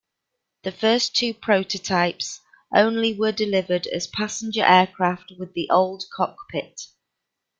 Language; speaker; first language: English; native; English